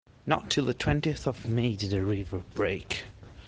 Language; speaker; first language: English; non-native, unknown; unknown